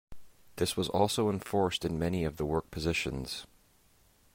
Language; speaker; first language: English; native; English